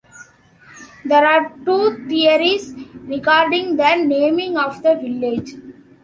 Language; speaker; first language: English; non-native, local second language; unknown